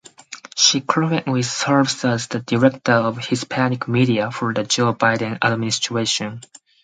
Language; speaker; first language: English; non-native, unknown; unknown